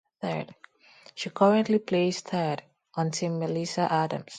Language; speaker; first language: English; non-native, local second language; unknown